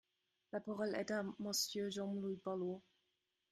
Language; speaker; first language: French; non-native, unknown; German